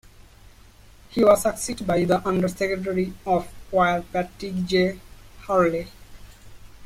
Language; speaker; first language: English; non-native, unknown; Bangla